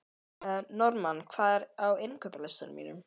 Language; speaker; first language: Icelandic; native; Icelandic